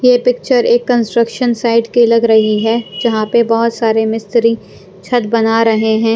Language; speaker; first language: Hindi; non-native, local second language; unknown